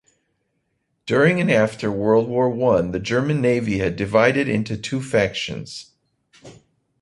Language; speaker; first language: English; native; English